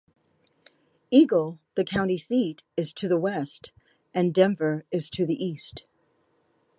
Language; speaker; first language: English; native; English